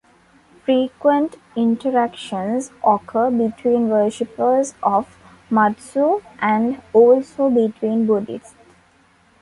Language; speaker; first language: English; non-native, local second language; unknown